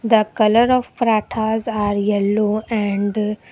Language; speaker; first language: English; non-native, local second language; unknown